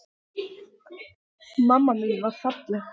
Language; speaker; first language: Icelandic; non-native, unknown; English